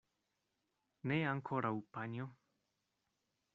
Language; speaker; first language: Esperanto; non-native, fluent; Spanish